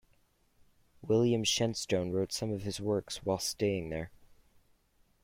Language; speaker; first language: English; native; English